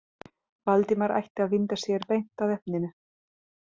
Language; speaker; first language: Icelandic; non-native, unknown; Hungarian